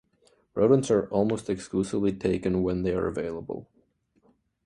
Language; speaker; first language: English; native; English